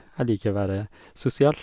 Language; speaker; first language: Norwegian; non-native, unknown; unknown